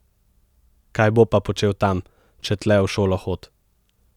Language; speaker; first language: Slovenian; native; Slovenian